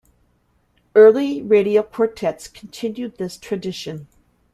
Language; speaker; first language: English; native; English